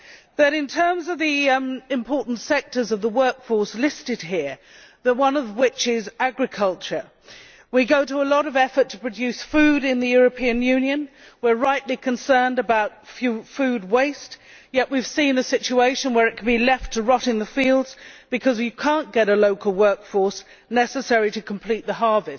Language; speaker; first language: English; native; English